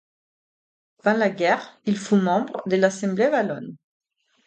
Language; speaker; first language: French; non-native, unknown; Italian